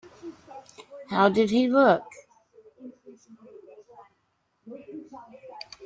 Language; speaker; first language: English; native; English